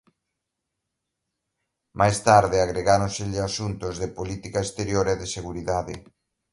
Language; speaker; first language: Galician; native; Galician